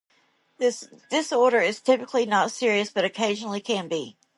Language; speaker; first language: English; native; English